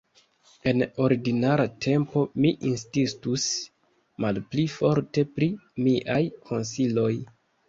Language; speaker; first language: Esperanto; non-native, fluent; Kinyarwanda